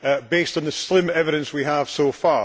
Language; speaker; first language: English; native; English